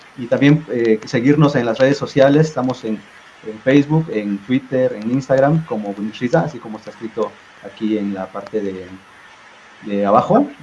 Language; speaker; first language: Spanish; non-native, local second language; Zapotec